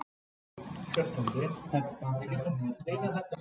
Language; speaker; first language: Icelandic; native; Icelandic